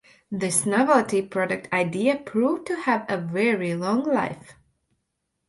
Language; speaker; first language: English; non-native, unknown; Latvian